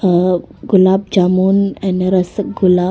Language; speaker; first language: Hindi; early bilingual, other home language; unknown